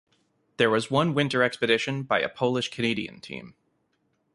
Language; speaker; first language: English; native; English